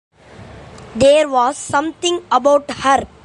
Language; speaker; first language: English; non-native, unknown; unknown